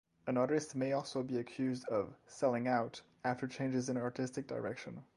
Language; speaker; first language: English; non-native, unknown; French